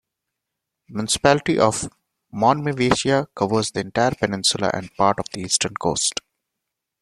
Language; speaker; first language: English; non-native, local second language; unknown